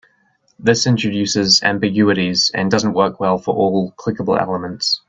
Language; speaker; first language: English; native; English